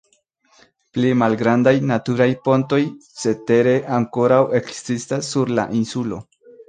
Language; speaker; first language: Esperanto; non-native, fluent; Spanish